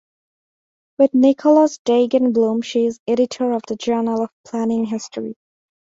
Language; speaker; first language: English; non-native, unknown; Bangla